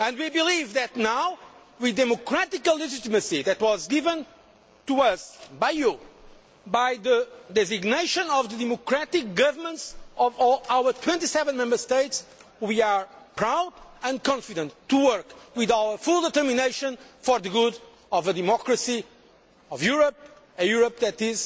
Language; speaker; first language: English; non-native, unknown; Portuguese